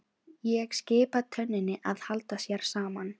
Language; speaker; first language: Icelandic; non-native, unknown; Filipino